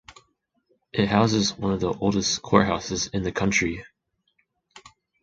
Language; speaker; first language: English; non-native, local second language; Chinese